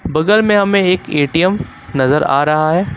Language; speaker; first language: Hindi; native; Hindi